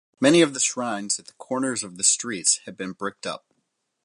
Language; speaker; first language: English; native; English